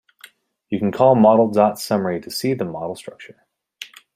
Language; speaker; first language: English; native; English